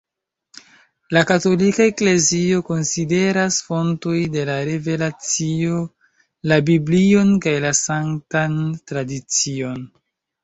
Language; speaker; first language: Esperanto; non-native, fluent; Chinese